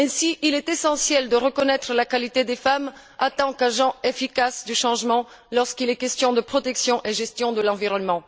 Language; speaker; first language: French; non-native, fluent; Bulgarian